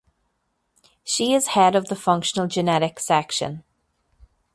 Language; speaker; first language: English; native; English